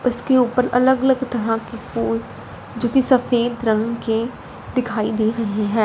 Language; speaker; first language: Hindi; non-native, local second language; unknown